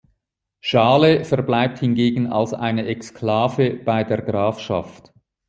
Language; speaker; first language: German; native; German